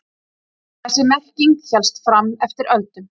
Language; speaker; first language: Icelandic; native; Icelandic